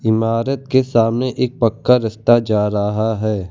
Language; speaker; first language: Hindi; non-native, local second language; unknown